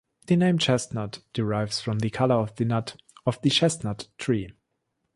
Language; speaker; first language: English; non-native, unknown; German